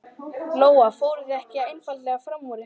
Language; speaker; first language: Icelandic; native; Icelandic